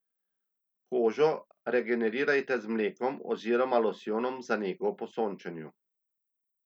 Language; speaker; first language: Slovenian; native; Slovenian